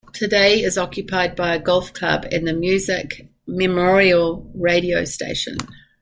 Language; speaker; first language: English; native; English